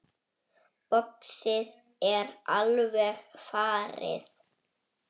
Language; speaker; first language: Icelandic; native; Icelandic